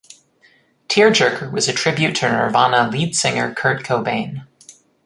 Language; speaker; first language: English; native; English